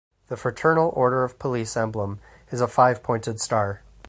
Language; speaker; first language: English; native; English